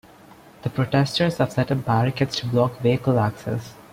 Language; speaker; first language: English; non-native, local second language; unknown